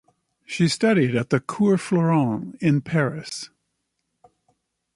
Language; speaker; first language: English; native; English